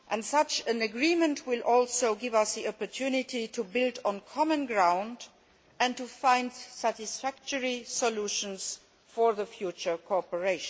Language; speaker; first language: English; non-native, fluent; Luxembourgish